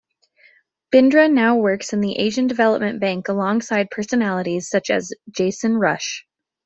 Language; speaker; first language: English; native; English